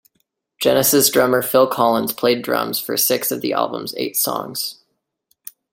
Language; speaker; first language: English; native; English